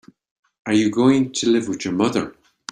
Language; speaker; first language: English; native; English